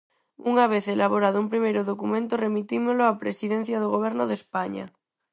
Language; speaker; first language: Galician; non-native, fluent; Spanish